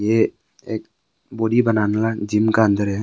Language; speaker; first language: Hindi; early bilingual, other home language; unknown